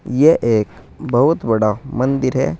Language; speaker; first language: Hindi; native; Hindi